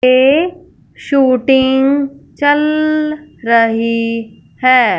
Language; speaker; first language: Hindi; non-native, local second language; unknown